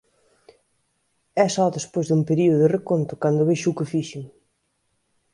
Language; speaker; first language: Galician; native; Galician